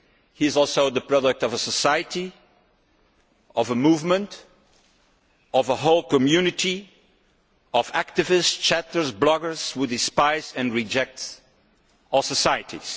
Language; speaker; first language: English; non-native, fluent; Dutch